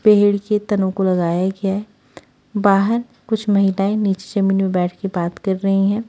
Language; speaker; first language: Hindi; native; Hindi